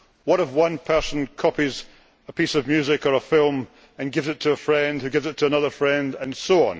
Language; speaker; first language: English; native; English